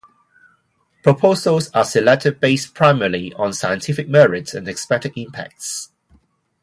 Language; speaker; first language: English; non-native, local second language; Cantonese